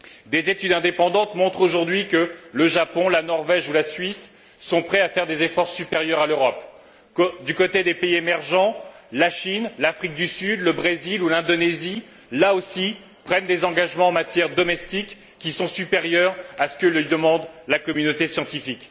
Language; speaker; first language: French; native; French